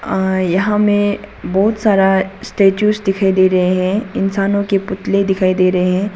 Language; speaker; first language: Hindi; non-native, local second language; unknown